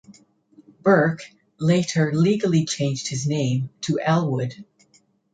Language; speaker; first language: English; native; English